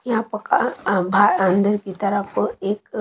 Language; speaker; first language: Hindi; native; Hindi